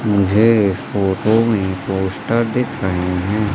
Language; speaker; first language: Hindi; native; Hindi